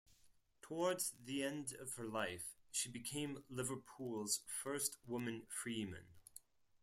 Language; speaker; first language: English; non-native, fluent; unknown